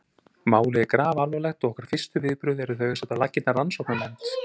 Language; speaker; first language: Icelandic; native; Icelandic